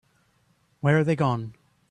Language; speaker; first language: English; native; English